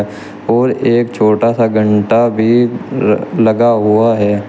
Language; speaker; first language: Hindi; native; Hindi